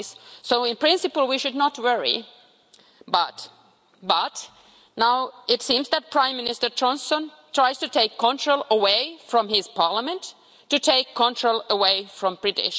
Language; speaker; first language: English; non-native, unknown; Finnish